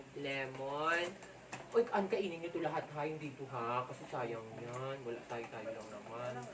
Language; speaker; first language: Filipino; non-native, local second language; Hiligaynon